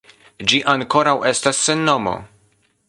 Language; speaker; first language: Esperanto; non-native, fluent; Polish